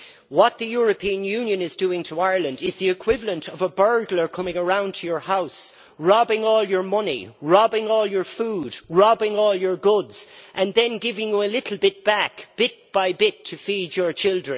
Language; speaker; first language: English; native; English